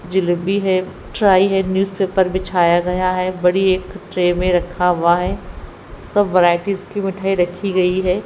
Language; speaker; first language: Hindi; native; Hindi